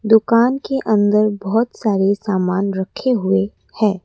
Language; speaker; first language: Hindi; non-native, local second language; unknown